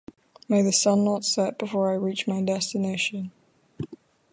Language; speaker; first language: English; native; English